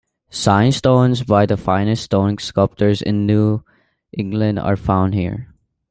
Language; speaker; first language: English; non-native, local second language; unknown